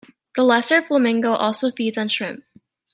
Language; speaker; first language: English; native; English